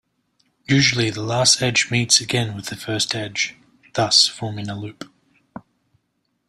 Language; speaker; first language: English; native; English